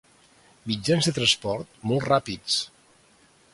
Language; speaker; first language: Catalan; native; Catalan